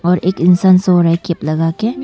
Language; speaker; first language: Hindi; non-native, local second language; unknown